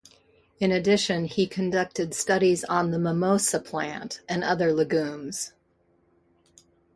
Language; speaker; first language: English; native; English